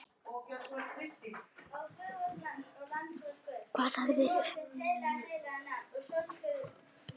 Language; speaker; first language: Icelandic; native; Icelandic